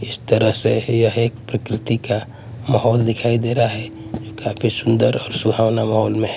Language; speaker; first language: Hindi; non-native, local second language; Punjabi